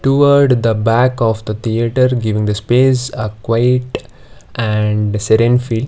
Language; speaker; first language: English; non-native, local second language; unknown